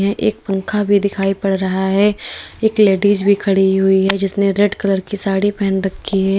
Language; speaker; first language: Hindi; native; Hindi